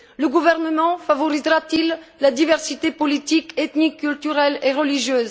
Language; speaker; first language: French; non-native, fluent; Bulgarian